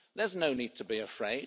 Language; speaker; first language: English; native; English